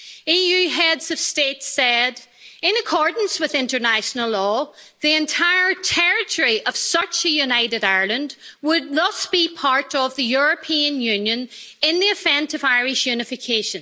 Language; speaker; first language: English; native; English